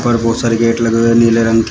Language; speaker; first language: Hindi; native; Hindi